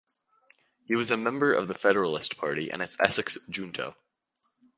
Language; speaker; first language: English; native; English